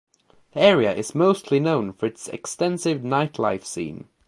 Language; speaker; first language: English; native; English